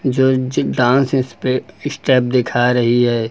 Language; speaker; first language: Hindi; native; Hindi